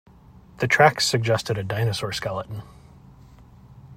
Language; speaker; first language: English; native; English